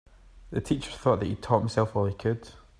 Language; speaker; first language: English; native; English